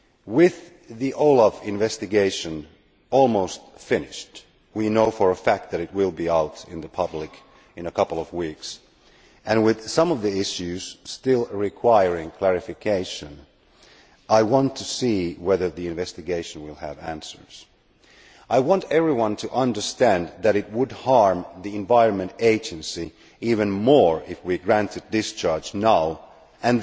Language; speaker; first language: English; non-native, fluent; Finnish